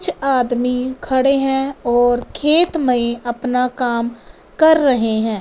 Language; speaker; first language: Hindi; non-native, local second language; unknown